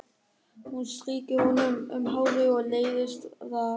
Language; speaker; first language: Icelandic; non-native, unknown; German